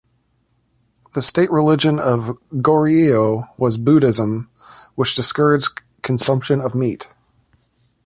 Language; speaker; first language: English; native; English